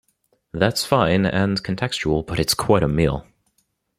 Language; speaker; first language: English; native; English